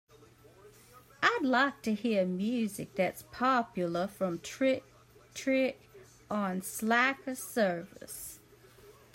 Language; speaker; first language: English; native; English